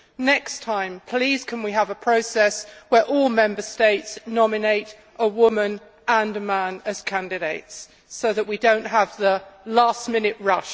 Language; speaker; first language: English; native; English